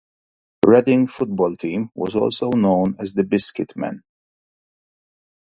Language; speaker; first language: English; non-native, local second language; Maltese